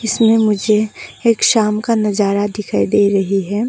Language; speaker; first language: Hindi; non-native, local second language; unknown